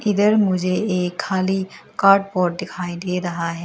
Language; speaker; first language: Hindi; non-native, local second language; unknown